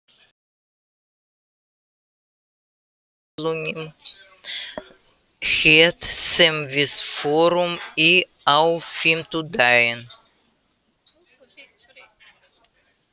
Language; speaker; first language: Icelandic; non-native, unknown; Russian